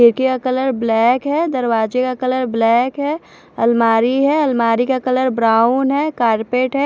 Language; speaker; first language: Hindi; non-native, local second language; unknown